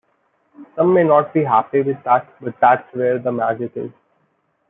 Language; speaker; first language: English; non-native, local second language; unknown